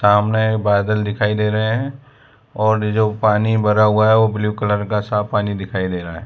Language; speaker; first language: Hindi; non-native, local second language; Gujarati